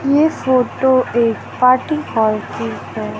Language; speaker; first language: Hindi; native; Hindi